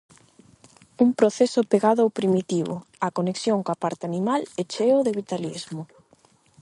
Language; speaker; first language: Galician; non-native, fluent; Spanish